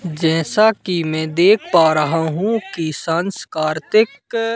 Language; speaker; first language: Hindi; native; Hindi